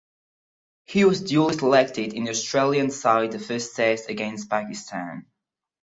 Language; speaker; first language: English; non-native, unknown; Catalan